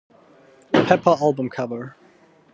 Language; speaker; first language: English; non-native, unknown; German